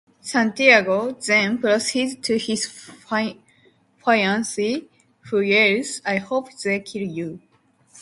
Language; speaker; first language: English; non-native, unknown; Japanese